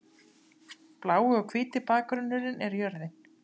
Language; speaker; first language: Icelandic; native; Icelandic